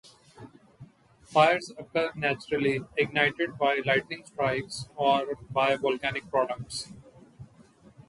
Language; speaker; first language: English; non-native, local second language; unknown